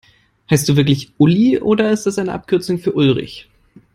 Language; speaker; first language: English; non-native, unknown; German